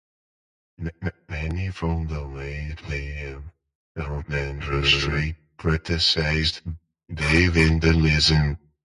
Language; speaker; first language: English; non-native, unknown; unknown